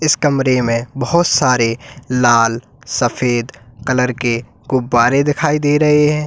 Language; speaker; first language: Hindi; native; Hindi